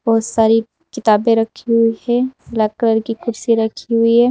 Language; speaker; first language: Hindi; native; Hindi